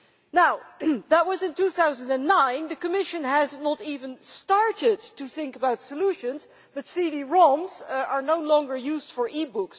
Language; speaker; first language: English; non-native, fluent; Dutch